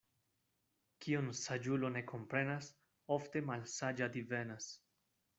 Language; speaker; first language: Esperanto; non-native, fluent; Spanish